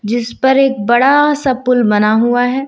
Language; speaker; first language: Hindi; native; Hindi